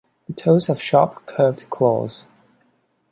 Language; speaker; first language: English; non-native, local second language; Cantonese